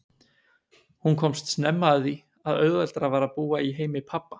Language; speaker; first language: Icelandic; native; Icelandic